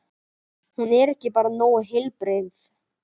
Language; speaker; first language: Icelandic; native; Icelandic